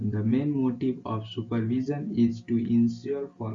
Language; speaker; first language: English; non-native, local second language; Nepali